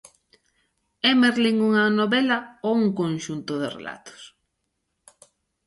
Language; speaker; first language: Galician; native; Galician